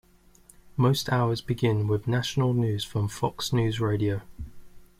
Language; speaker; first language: English; native; English